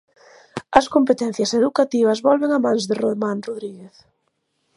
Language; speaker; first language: Galician; native; Galician